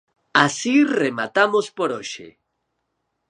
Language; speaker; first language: Galician; native; Galician